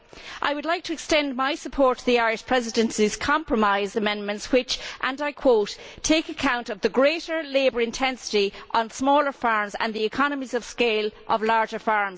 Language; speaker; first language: English; native; English